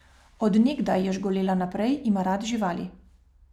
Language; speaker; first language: Slovenian; native; Slovenian